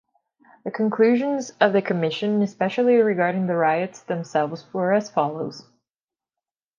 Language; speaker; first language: English; non-native, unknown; Portuguese